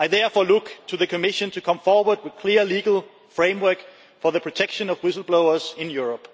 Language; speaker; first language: English; non-native, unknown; Danish